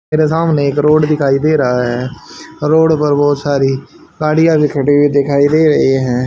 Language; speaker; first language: Hindi; native; Hindi